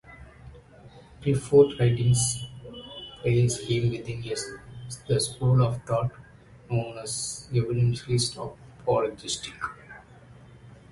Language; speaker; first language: English; non-native, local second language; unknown